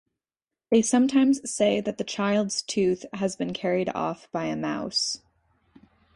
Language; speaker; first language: English; native; English